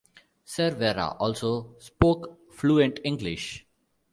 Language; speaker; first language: English; non-native, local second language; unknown